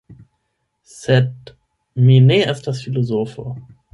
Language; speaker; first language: Esperanto; non-native, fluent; German